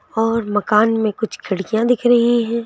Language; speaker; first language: Hindi; native; Hindi